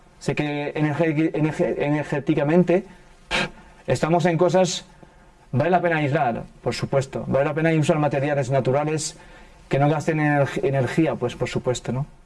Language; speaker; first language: Spanish; early bilingual, heritage; French